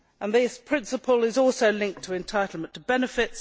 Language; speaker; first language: English; native; English